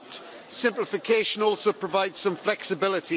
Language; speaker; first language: English; native; English